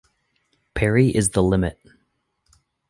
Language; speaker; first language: English; native; English